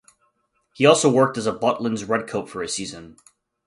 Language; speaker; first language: English; native; English